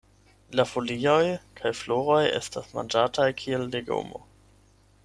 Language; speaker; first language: Esperanto; non-native, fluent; German